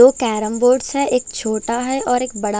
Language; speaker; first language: Hindi; native; Hindi